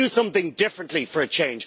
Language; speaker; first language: English; native; English